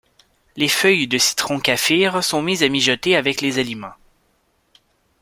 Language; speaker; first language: French; native; French